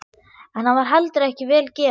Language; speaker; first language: Icelandic; non-native, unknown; German